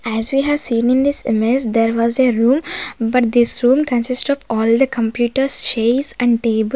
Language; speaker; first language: English; non-native, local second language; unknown